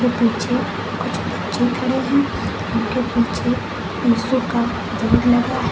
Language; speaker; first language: Hindi; native; Hindi